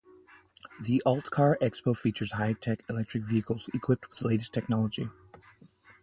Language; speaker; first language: English; non-native, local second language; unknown